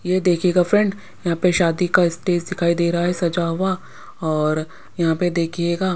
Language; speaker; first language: Hindi; non-native, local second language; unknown